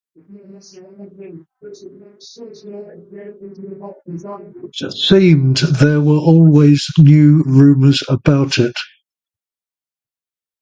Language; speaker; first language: English; native; English